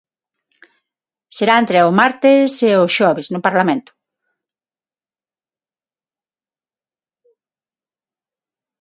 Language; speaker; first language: Galician; non-native, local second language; Spanish